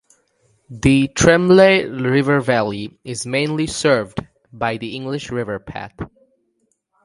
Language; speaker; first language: English; non-native, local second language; Bangla